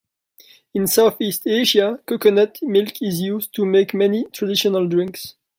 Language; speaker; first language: English; non-native, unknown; French